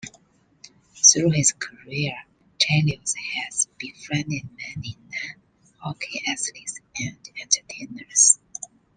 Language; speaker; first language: English; non-native, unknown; Chinese